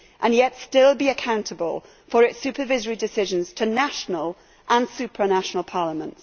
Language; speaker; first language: English; native; English